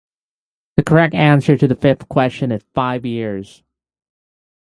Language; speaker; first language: English; native; English